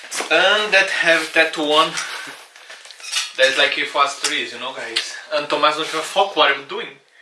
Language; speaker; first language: English; non-native, fluent; Portuguese